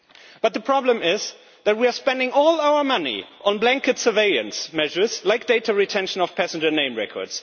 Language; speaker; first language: English; non-native, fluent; German